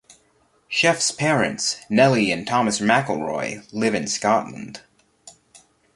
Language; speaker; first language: English; native; English